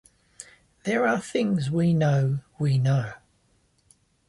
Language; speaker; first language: English; native; English